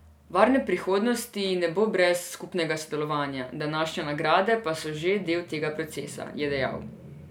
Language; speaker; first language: Slovenian; non-native, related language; Serbian